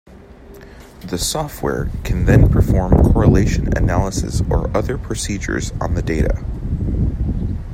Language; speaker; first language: English; native; English